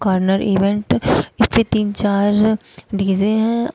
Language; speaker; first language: Hindi; native; Hindi